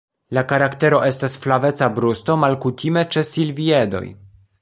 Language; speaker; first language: Esperanto; non-native, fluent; Polish